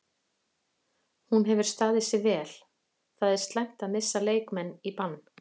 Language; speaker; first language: Icelandic; native; Icelandic